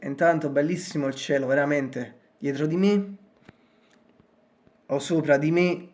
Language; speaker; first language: Italian; native; Italian